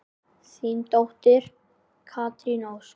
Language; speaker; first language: Icelandic; native; Icelandic